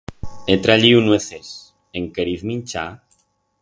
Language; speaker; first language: Aragonese; non-native, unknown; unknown